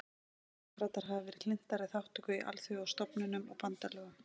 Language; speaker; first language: Icelandic; native; Icelandic